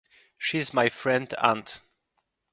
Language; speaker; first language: English; non-native, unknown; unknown